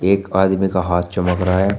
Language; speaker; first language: Hindi; native; Hindi